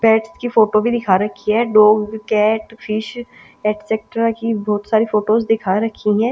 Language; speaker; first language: Hindi; non-native, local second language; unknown